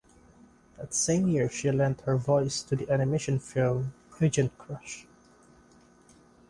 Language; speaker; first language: English; non-native, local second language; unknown